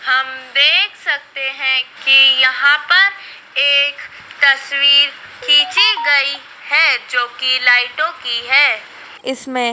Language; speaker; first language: Hindi; native; Hindi